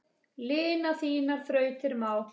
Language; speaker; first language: Icelandic; native; Icelandic